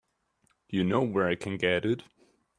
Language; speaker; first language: English; native; English